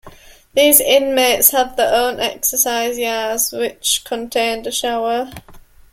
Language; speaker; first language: English; native; English